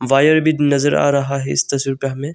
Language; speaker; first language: Hindi; non-native, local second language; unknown